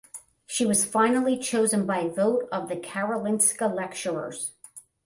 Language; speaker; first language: English; native; English